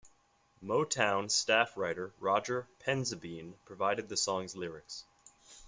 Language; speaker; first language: English; native; English